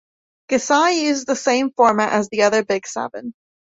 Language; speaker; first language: English; native; English